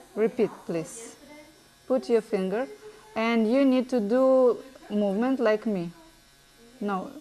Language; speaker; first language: English; non-native, learner; Russian